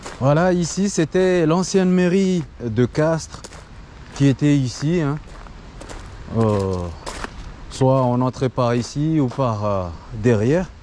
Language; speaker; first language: French; non-native, local second language; Comorian